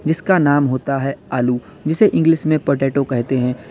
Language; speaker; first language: Hindi; native; Hindi